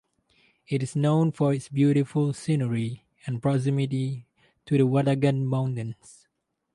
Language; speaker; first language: English; non-native, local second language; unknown